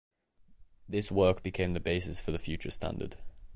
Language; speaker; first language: English; native; English